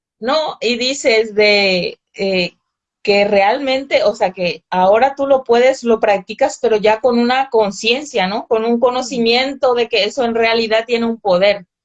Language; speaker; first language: Spanish; native; Spanish